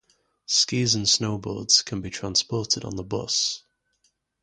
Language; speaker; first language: English; native; English